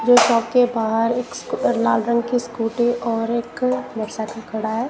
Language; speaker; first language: Hindi; non-native, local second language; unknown